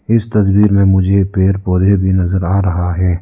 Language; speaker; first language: Hindi; non-native, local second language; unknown